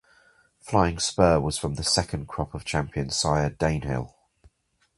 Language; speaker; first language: English; native; English